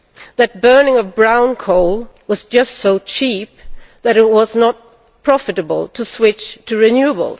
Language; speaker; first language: English; non-native, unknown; Swedish